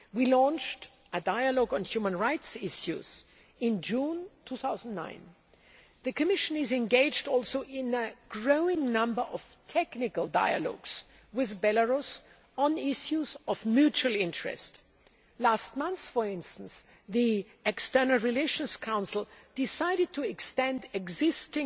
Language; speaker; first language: English; non-native, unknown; German